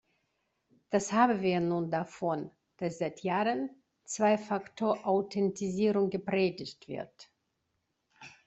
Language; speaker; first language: German; native; German